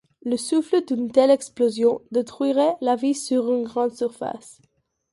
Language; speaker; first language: French; non-native, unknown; Catalan